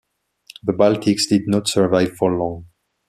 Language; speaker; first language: English; non-native, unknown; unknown